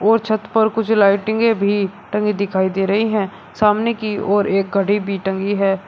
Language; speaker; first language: Hindi; native; Hindi